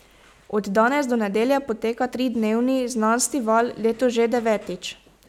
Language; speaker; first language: Slovenian; native; Slovenian